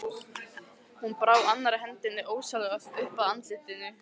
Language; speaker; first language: Icelandic; native; Icelandic